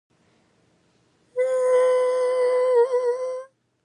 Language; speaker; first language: English; non-native, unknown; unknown